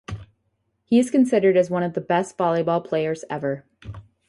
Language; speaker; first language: English; native; English